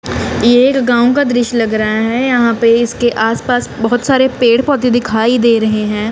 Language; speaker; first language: Hindi; non-native, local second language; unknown